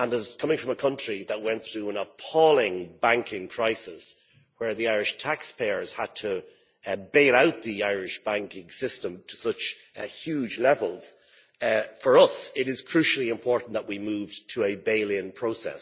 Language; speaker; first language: English; native; English